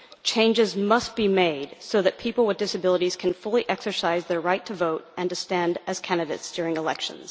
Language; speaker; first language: English; non-native, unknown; Dutch